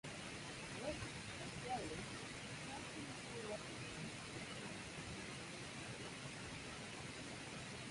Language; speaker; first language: English; native; English